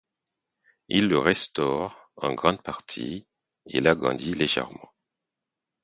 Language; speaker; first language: French; non-native, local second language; Haitian Creole